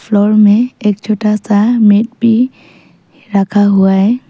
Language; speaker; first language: Hindi; early bilingual, other home language; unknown